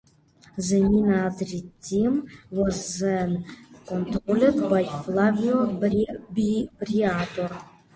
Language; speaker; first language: English; native; English